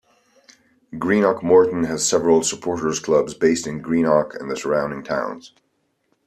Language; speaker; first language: English; native; English